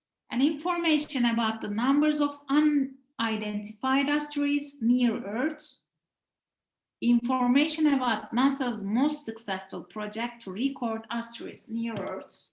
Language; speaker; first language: English; non-native, fluent; Turkish